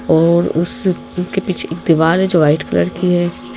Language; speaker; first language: Hindi; native; Hindi